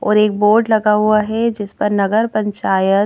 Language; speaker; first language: Hindi; native; Hindi